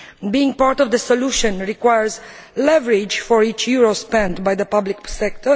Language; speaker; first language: English; non-native, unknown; Romanian